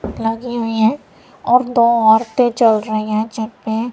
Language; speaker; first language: Hindi; non-native, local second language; Punjabi